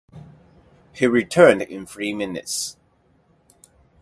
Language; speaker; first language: English; non-native, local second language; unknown